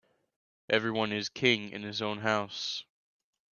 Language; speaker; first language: English; native; English